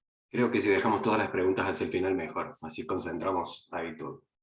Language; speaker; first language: Spanish; native; Spanish